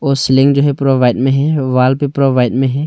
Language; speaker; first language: Hindi; early bilingual, other home language; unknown